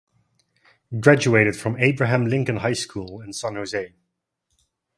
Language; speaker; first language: English; non-native, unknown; Dutch